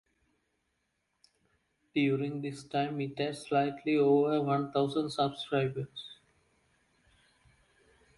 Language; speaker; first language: English; native; English